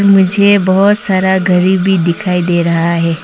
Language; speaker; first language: Hindi; non-native, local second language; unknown